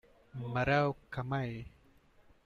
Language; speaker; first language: English; non-native, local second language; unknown